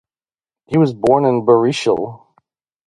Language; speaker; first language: English; native; English